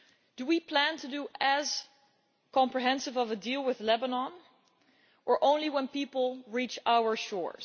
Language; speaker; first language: English; non-native, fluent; Dutch